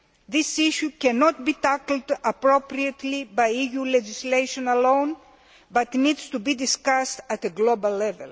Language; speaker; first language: English; non-native, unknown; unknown